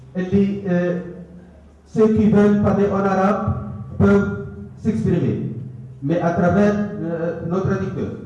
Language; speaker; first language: French; non-native, local second language; Arabic